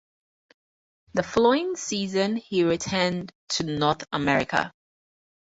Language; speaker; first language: English; native; English